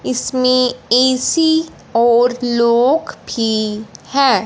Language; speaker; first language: Hindi; non-native, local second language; Punjabi